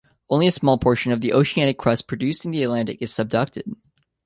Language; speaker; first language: English; native; English